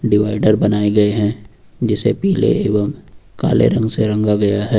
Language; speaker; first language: Hindi; native; Hindi